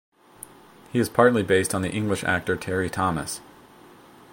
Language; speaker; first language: English; native; English